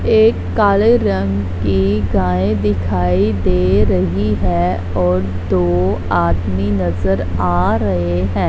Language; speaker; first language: Hindi; non-native, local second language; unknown